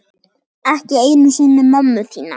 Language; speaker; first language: Icelandic; native; Icelandic